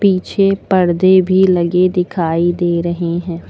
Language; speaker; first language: Hindi; native; Hindi